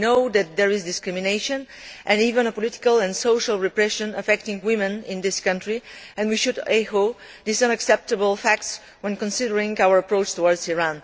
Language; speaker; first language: English; non-native, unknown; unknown